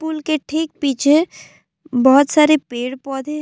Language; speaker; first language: Hindi; non-native, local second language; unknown